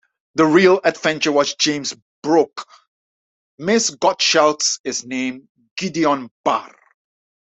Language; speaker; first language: English; non-native, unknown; Dutch